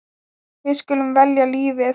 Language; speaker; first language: Icelandic; non-native, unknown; Thai